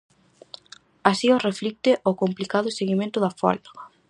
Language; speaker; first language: Galician; native; Galician